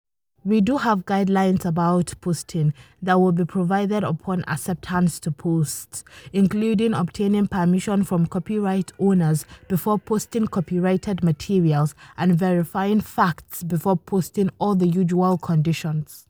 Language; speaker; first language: English; non-native, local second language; Hausa